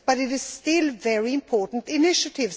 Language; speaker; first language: English; non-native, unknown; Swedish